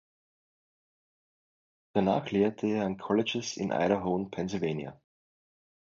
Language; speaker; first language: German; native; German